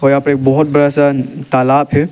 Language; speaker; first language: Hindi; non-native, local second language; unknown